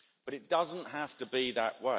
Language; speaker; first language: English; native; English